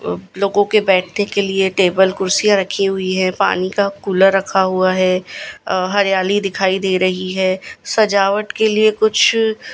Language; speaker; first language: Hindi; non-native, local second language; Gujarati